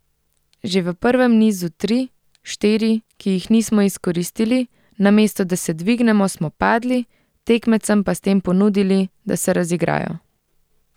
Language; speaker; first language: Slovenian; native; Slovenian